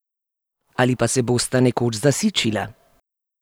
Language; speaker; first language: Slovenian; native; Slovenian